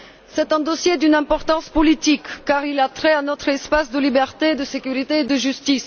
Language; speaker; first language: French; non-native, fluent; Bulgarian